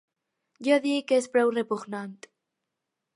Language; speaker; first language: Catalan; non-native, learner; Spanish